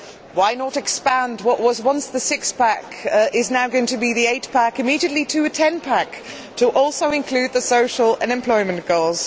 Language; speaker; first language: English; non-native, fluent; Dutch